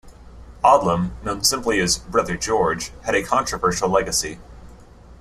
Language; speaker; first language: English; native; English